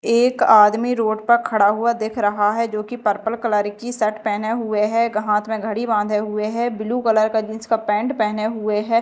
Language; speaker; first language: Hindi; native; Hindi